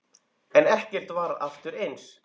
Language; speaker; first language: Icelandic; native; Icelandic